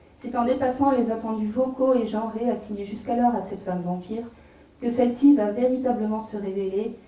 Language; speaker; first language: French; native; French